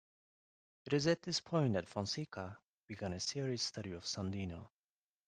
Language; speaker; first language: English; non-native, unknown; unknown